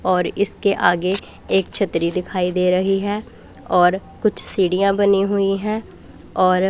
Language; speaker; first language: Hindi; non-native, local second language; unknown